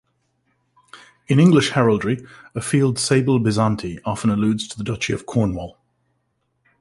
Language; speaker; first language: English; native; English